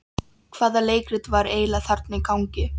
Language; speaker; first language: Icelandic; non-native, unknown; Polish